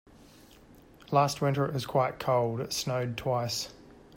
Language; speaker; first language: English; native; English